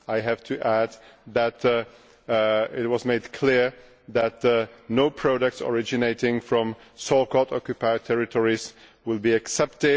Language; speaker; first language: English; non-native, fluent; Czech